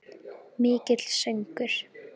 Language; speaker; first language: Icelandic; native; Icelandic